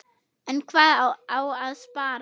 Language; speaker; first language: Icelandic; non-native, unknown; German